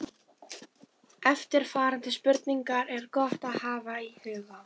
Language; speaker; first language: Icelandic; non-native, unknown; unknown